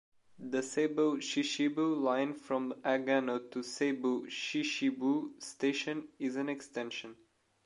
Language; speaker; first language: English; non-native, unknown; Portuguese